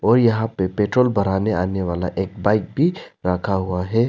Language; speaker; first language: Hindi; non-native, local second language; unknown